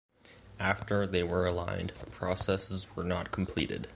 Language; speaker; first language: English; native; English